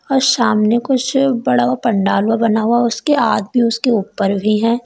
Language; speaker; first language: Hindi; native; Hindi